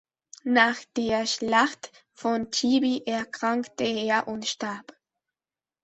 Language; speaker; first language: German; non-native, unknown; Spanish